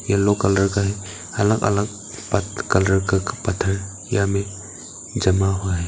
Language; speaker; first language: Hindi; early bilingual, other home language; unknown